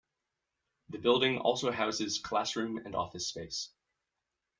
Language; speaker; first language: English; native; English